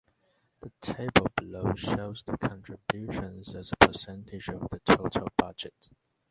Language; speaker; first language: English; non-native, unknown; Chinese